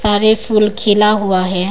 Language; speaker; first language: Hindi; non-native, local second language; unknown